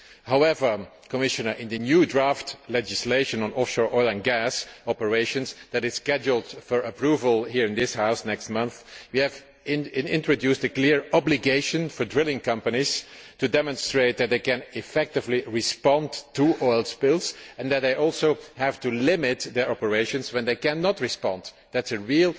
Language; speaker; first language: English; non-native, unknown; Dutch